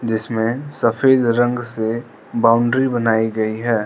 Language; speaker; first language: Hindi; non-native, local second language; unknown